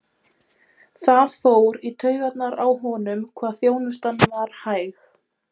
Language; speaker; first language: Icelandic; non-native, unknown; Polish